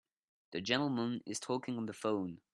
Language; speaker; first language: English; non-native, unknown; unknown